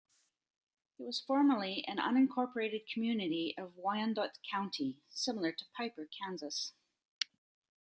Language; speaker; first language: English; native; English